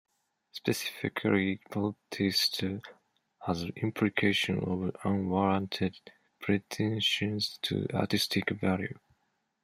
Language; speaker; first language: English; non-native, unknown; Japanese